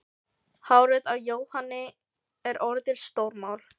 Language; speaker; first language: Icelandic; non-native, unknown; Filipino